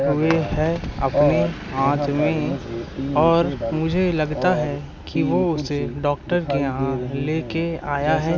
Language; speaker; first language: Hindi; native; Hindi